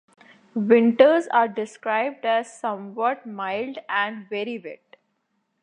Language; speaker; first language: English; non-native, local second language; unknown